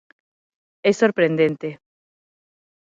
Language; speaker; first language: Galician; non-native, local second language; Spanish